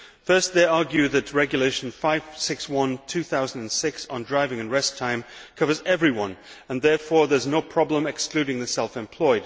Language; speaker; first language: English; native; English